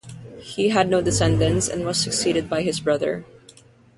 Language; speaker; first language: English; non-native, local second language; Filipino